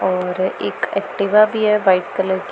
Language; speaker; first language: Hindi; non-native, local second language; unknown